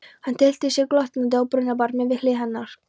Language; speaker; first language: Icelandic; non-native, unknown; Polish